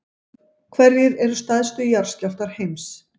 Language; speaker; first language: Icelandic; native; Icelandic